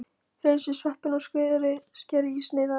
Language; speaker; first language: Icelandic; non-native, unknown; Polish